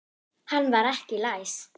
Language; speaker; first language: Icelandic; non-native, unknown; German